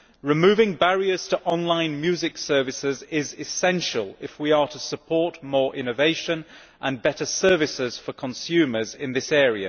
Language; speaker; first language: English; native; English